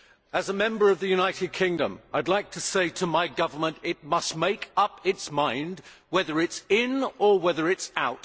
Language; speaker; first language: English; native; English